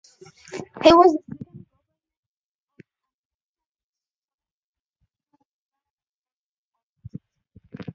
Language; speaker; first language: English; native; English